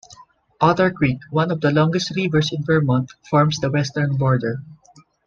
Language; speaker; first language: English; non-native, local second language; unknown